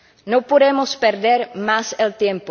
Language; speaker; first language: Spanish; non-native, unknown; Czech